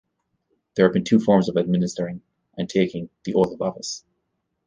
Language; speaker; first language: English; native; English